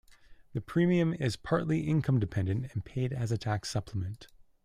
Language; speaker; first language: English; native; English